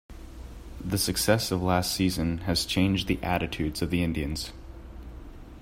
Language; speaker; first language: English; native; English